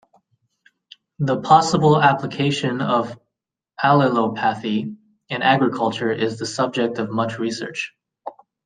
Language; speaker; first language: English; native; English